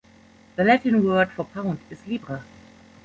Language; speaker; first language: English; non-native, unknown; German